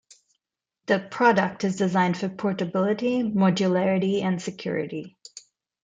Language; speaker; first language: English; non-native, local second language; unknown